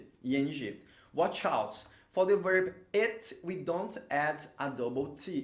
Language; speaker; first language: English; non-native, fluent; Portuguese